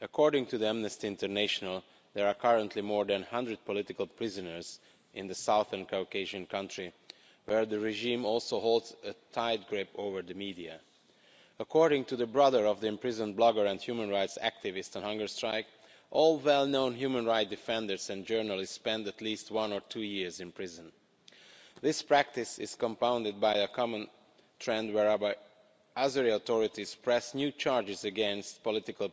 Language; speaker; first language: English; non-native, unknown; Romanian